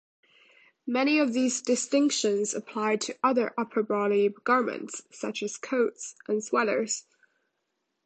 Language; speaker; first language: English; non-native, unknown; Chinese